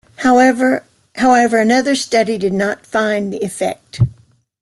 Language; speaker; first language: English; native; English